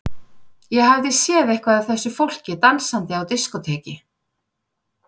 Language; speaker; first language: Icelandic; native; Icelandic